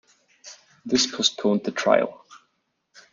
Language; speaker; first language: English; non-native, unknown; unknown